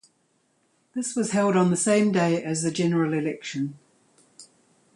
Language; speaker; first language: English; native; English